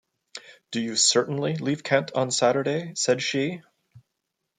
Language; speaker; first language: English; native; English